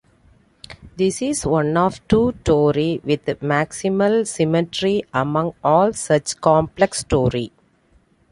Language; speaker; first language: English; non-native, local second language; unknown